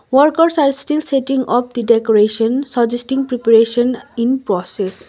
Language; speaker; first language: English; non-native, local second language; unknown